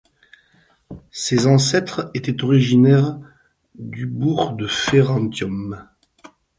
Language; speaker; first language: French; native; French